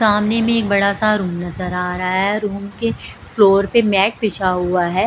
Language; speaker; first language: Hindi; non-native, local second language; Punjabi